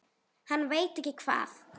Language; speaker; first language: Icelandic; native; Icelandic